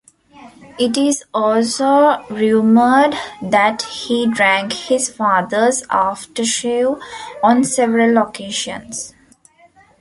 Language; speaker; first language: English; non-native, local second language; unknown